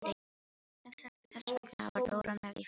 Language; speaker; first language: Icelandic; non-native, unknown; Filipino